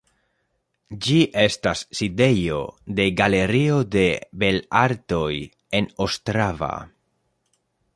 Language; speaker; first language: Esperanto; non-native, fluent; Spanish